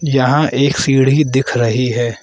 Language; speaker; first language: Hindi; non-native, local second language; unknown